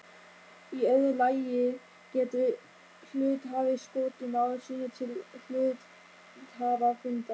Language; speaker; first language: Icelandic; non-native, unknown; German